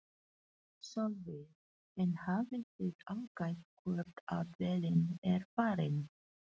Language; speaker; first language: Icelandic; non-native, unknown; Filipino